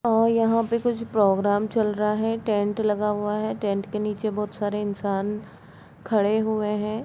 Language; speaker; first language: Hindi; native; Hindi